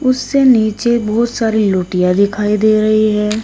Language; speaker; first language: Hindi; native; Hindi